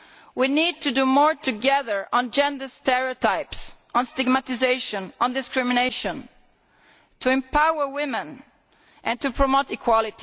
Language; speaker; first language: English; non-native, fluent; Italian